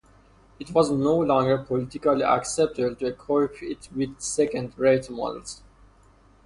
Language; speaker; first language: English; non-native, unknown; Persian